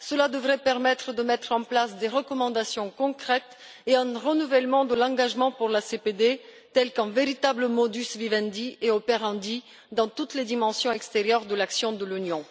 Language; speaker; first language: French; non-native, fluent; Bulgarian